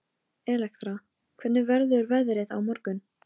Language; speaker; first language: Icelandic; non-native, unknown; Polish